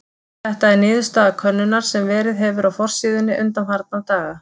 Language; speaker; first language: Icelandic; native; Icelandic